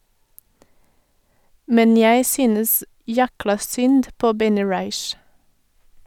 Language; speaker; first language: Norwegian; non-native, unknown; Portuguese